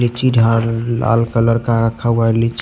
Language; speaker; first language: Hindi; non-native, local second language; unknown